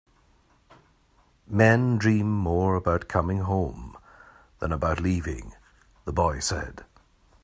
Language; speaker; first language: English; native; English